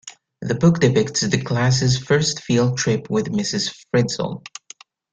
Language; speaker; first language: English; native; English